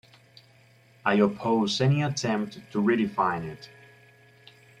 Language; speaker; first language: English; native; English